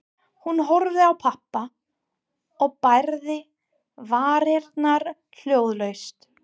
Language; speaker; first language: Icelandic; non-native, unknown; English